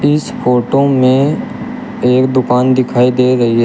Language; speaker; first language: Hindi; native; Hindi